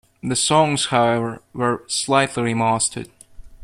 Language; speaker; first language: English; native; English